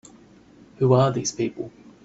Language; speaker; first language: English; native; English